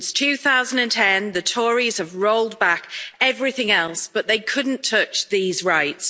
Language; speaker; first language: English; native; English